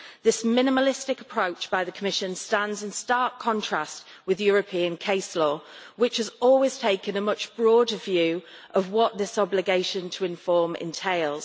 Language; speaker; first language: English; native; English